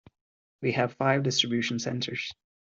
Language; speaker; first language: English; non-native, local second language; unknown